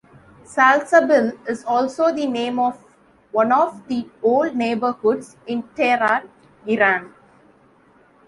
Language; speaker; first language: English; non-native, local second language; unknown